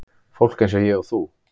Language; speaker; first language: Icelandic; native; Icelandic